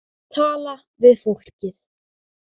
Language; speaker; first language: Icelandic; native; Icelandic